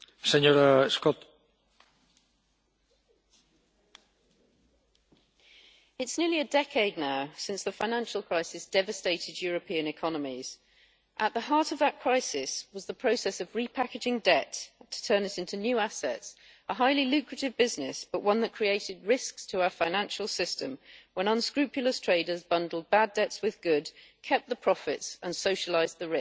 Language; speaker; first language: English; native; English